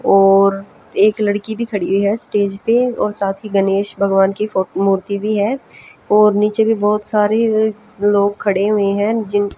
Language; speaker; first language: Hindi; native; Hindi